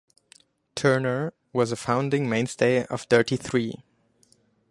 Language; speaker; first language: English; non-native, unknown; German